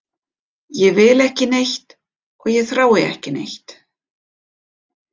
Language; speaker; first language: Icelandic; non-native, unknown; German